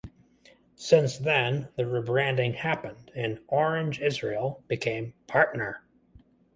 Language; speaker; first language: English; native; English